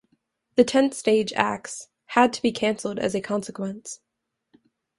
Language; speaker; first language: English; native; English